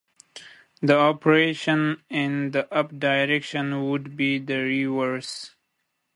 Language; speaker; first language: English; native; English